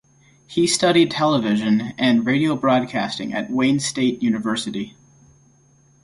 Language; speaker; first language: English; native; English